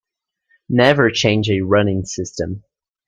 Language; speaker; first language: English; native; English